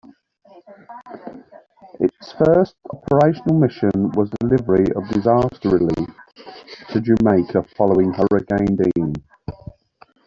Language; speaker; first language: English; native; English